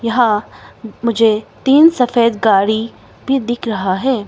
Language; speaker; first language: Hindi; non-native, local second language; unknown